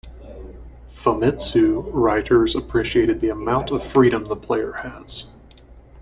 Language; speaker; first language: English; native; English